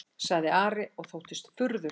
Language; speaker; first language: Icelandic; native; Icelandic